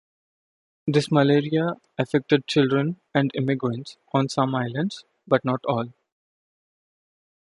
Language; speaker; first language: English; non-native, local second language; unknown